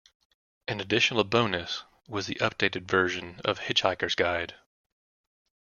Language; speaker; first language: English; native; English